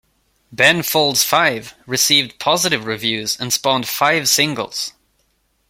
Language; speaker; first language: English; non-native, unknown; Swedish